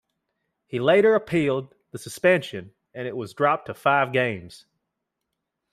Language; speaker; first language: English; native; English